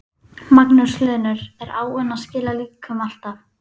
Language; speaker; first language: Icelandic; native; Icelandic